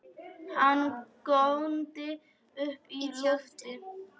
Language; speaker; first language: Icelandic; non-native, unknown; Polish